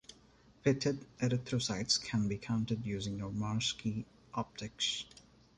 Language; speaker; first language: English; non-native, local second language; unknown